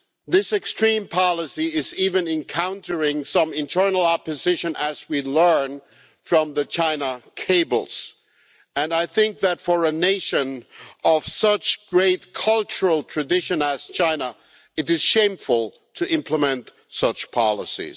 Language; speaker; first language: English; non-native, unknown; German